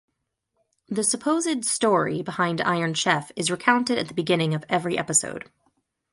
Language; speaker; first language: English; native; English